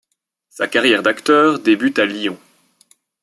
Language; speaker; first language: French; native; French